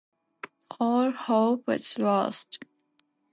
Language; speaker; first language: English; non-native, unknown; Japanese